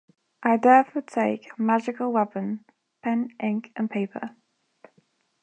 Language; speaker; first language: English; non-native, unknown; Spanish